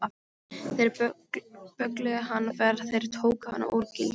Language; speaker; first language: Icelandic; non-native, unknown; Polish